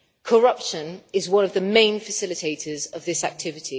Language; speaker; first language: English; native; English